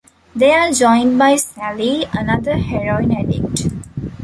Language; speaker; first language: English; non-native, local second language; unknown